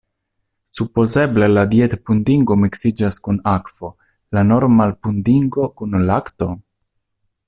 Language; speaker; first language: Esperanto; non-native, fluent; Italian